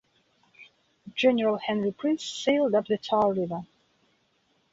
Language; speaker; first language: English; non-native, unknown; Belarusian